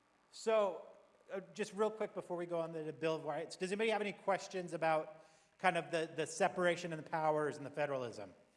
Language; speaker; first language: English; native; English